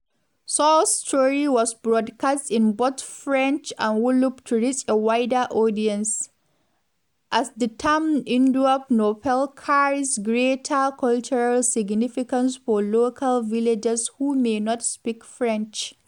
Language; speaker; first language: English; non-native, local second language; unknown